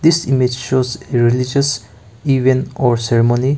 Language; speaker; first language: English; non-native, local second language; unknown